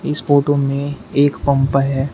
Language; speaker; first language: Hindi; native; Hindi